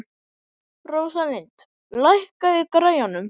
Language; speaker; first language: Icelandic; native; Icelandic